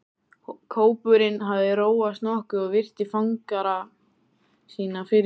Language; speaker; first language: Icelandic; native; Icelandic